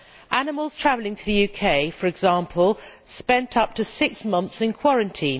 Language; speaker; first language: English; native; English